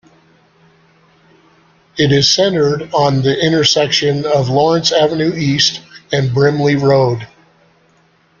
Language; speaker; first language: English; native; English